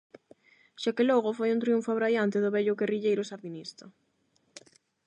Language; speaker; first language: Galician; non-native, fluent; Spanish